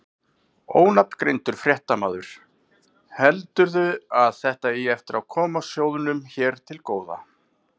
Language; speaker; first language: Icelandic; native; Icelandic